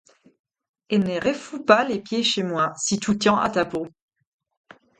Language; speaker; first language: French; non-native, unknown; Italian